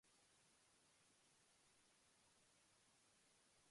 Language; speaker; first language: English; non-native, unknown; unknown